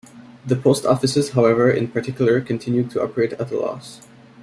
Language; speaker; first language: English; native; English